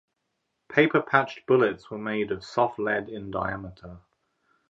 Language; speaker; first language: English; native; English